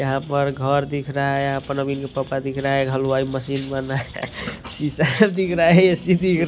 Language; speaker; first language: Hindi; non-native, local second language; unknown